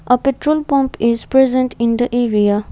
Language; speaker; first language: English; non-native, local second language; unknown